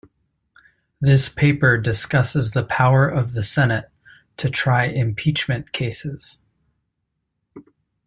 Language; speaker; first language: English; native; English